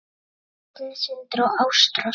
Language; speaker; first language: Icelandic; native; Icelandic